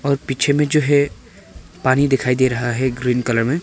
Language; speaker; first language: Hindi; non-native, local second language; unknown